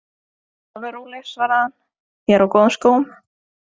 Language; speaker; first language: Icelandic; non-native, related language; Norwegian